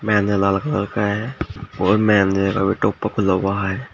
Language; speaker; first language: Hindi; native; Hindi